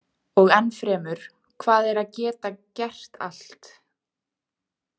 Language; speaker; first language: Icelandic; native; Icelandic